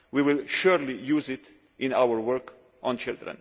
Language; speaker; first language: English; non-native, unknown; Slovenian